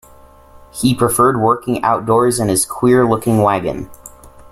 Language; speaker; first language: English; native; English